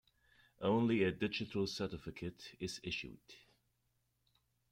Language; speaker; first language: English; non-native, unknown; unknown